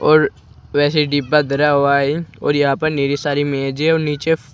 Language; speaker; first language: Hindi; native; Hindi